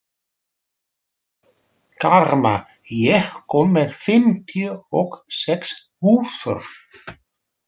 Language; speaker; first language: Icelandic; non-native, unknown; Dutch